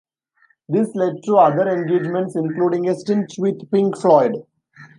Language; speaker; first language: English; non-native, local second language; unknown